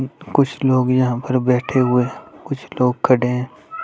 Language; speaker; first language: Hindi; non-native, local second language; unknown